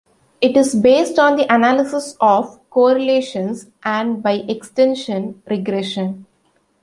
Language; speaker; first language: English; non-native, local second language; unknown